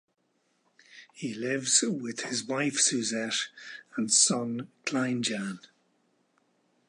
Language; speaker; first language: English; native; English